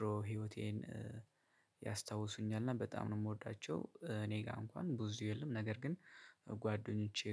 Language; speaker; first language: Amharic; native; Amharic